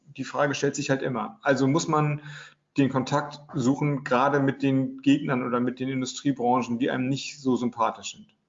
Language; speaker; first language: German; native; German